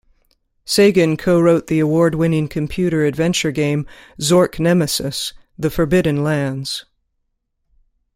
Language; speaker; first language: English; native; English